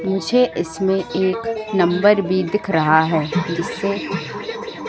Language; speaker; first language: Hindi; native; Hindi